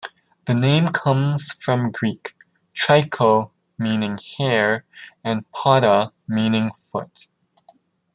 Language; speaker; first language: English; native; English